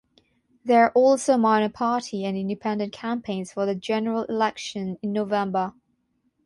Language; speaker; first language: English; non-native, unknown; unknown